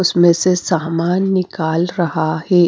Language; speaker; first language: Hindi; non-native, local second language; Punjabi